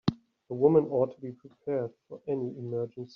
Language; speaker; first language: English; native; English